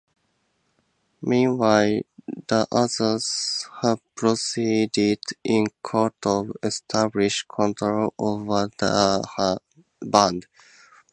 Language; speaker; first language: English; native; English